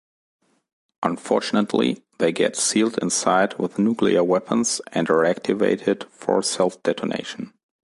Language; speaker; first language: English; non-native, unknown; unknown